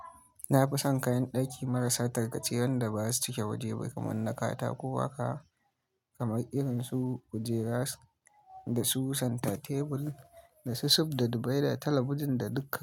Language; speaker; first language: Hausa; native; Hausa